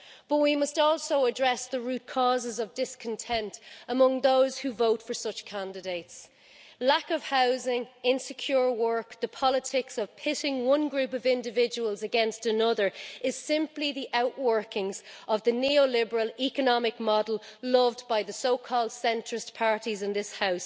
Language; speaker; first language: English; native; English